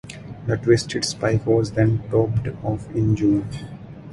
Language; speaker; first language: English; non-native, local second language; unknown